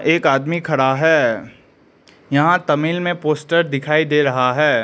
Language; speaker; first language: Hindi; non-native, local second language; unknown